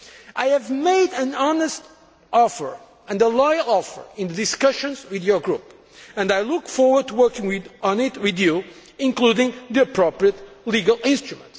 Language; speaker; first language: English; non-native, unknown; Portuguese